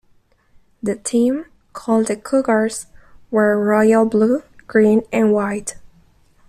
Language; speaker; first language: English; non-native, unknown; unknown